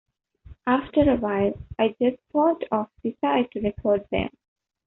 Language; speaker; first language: English; non-native, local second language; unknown